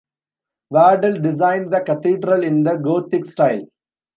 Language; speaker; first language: English; non-native, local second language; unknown